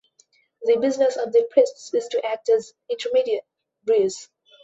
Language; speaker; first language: English; non-native, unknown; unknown